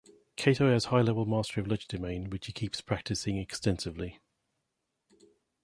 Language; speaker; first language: English; native; English